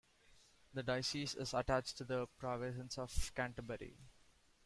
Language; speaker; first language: English; non-native, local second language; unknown